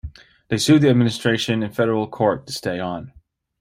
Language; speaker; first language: English; native; English